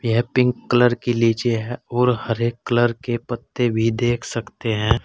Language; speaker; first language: Hindi; native; Hindi